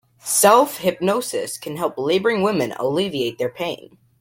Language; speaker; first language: English; native; English